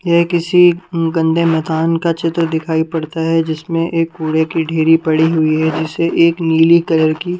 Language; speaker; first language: Hindi; non-native, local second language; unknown